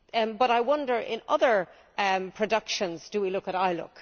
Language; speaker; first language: English; native; English